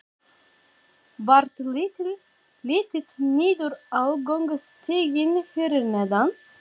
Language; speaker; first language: Icelandic; non-native, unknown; Turkish